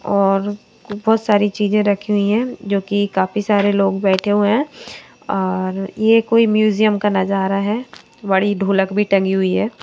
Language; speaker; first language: Hindi; native; Hindi